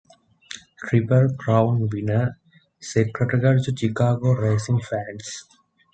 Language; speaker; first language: English; non-native, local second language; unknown